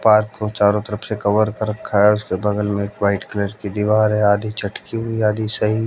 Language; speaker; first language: Hindi; native; Hindi